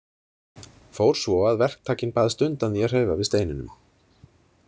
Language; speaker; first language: Icelandic; native; Icelandic